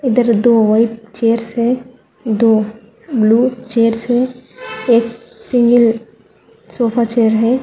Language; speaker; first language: Hindi; non-native, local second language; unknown